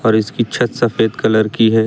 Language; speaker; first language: Hindi; native; Hindi